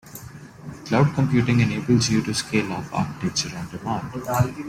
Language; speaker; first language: English; non-native, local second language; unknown